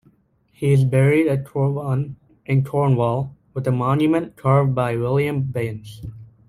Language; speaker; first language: English; native; English